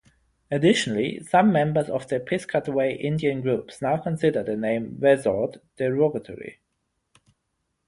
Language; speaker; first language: English; non-native, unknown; German